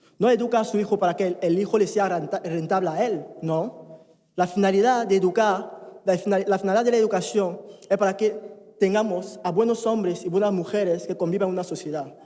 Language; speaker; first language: Spanish; non-native, fluent; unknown